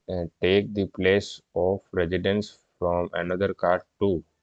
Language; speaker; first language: English; non-native, local second language; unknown